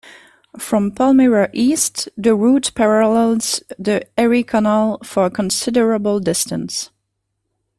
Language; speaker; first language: English; non-native, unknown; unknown